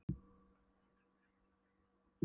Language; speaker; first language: Icelandic; non-native, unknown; Polish